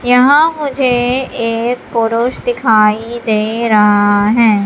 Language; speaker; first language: Hindi; native; Hindi